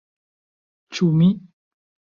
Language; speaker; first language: Esperanto; non-native, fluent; Chinese